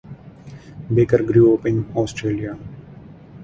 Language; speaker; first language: English; non-native, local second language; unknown